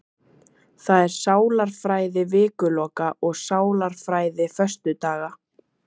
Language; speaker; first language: Icelandic; native; Icelandic